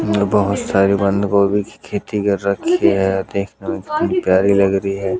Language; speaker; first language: Hindi; native; Hindi